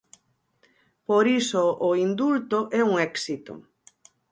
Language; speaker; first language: Galician; native; Galician